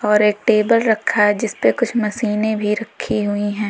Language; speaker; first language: Hindi; native; Hindi